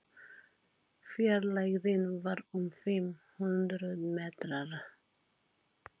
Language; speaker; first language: Icelandic; non-native, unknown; Filipino